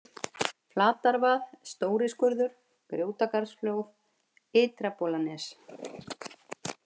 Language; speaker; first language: Icelandic; native; Icelandic